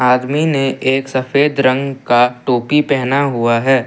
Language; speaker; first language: Hindi; non-native, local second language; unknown